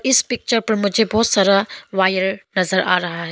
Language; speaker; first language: Hindi; non-native, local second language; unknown